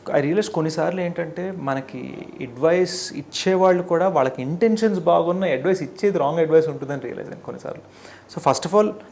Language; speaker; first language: Telugu; early bilingual, heritage; Telugu